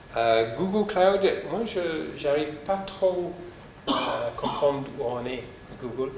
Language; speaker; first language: French; non-native, fluent; English